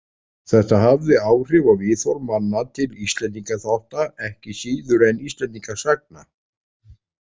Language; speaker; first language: Icelandic; native; Icelandic